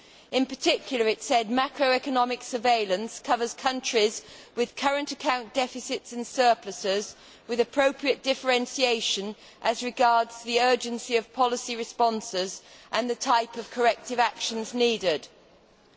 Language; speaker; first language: English; native; English